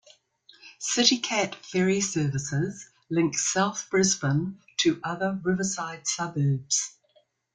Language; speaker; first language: English; native; English